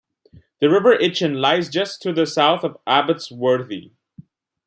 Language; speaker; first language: English; non-native, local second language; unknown